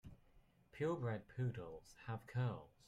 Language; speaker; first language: English; native; English